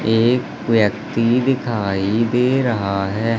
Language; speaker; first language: Hindi; native; Hindi